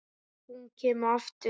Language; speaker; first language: Icelandic; native; Icelandic